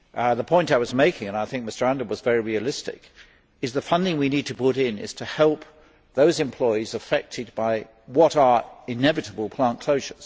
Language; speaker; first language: English; native; English